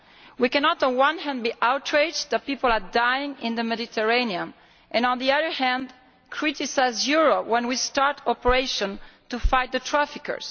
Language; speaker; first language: English; non-native, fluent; Italian